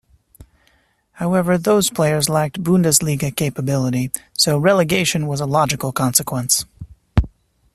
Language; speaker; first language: English; native; English